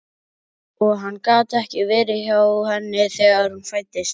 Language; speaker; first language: Icelandic; native; Icelandic